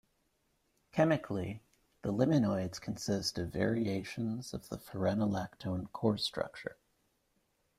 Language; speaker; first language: English; native; English